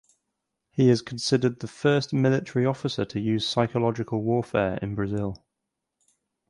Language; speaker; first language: English; native; English